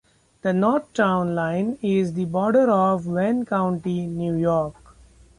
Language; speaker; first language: English; non-native, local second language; Marathi